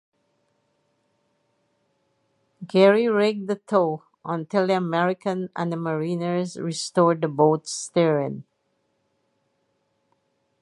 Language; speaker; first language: English; native; English